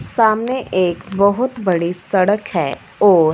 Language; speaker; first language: Hindi; non-native, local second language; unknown